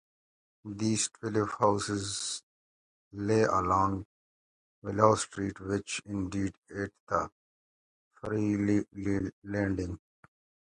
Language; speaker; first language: English; native; English